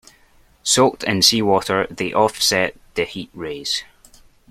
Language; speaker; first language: English; native; English